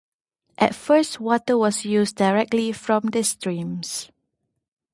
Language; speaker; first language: English; non-native, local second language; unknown